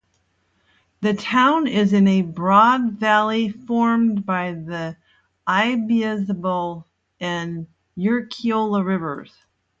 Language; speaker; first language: English; native; English